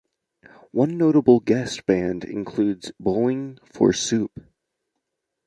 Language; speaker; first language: English; native; English